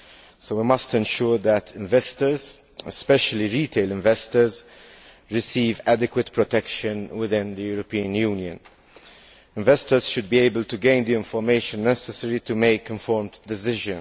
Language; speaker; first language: English; non-native, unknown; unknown